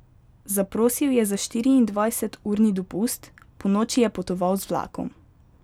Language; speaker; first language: Slovenian; native; Slovenian